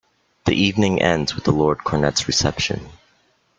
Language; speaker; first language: English; native; English